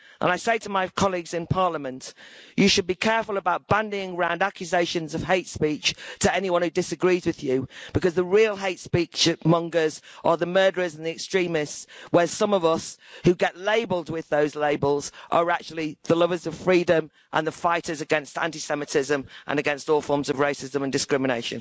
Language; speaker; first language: English; native; English